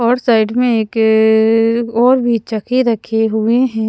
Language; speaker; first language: Hindi; non-native, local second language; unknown